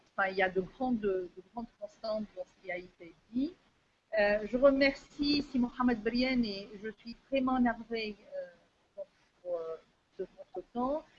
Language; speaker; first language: French; non-native, local second language; Arabic